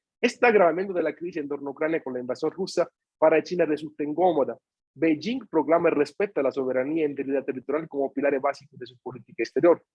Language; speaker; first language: Spanish; non-native, fluent; Italian